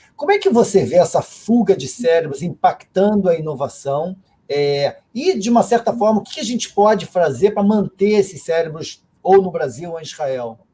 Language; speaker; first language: Portuguese; native; Portuguese